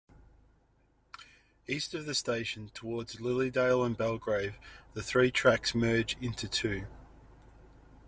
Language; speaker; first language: English; native; English